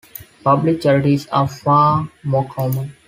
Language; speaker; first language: English; non-native, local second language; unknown